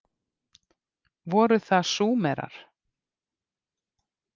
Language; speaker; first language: Icelandic; native; Icelandic